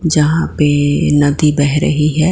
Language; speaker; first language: Hindi; non-native, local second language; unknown